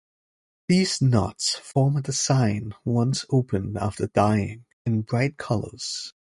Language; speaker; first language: English; native; English